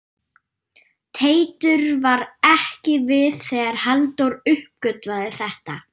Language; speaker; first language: Icelandic; non-native, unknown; German